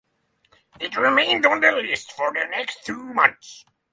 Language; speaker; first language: English; non-native, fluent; Norwegian